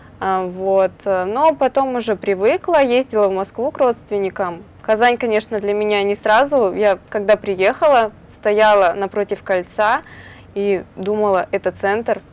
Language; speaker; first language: Russian; native; Russian